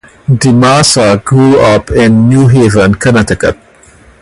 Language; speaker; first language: English; native; English